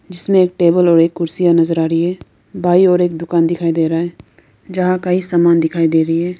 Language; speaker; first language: Hindi; non-native, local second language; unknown